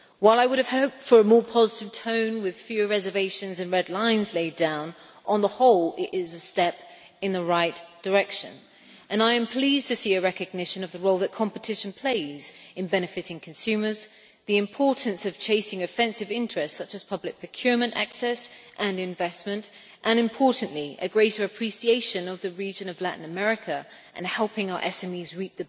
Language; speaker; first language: English; native; English